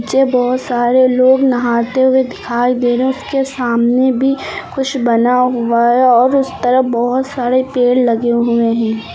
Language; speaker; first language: Hindi; native; Hindi